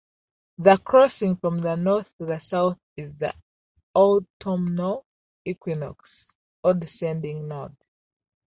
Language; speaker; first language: English; non-native, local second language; Ganda